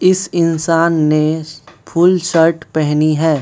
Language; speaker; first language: Hindi; non-native, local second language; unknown